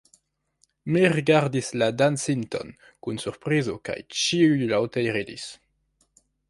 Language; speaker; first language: Esperanto; non-native, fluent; French